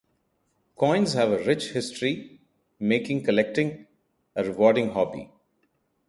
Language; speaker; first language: English; non-native, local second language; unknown